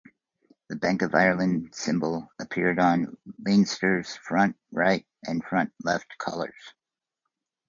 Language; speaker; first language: English; native; English